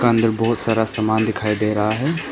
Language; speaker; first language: Hindi; early bilingual, other home language; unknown